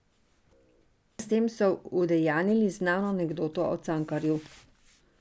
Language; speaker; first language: Slovenian; non-native, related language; Serbian